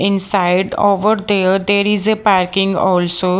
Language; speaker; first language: English; non-native, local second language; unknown